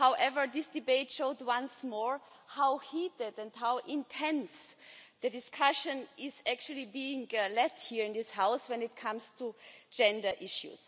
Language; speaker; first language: English; non-native, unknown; German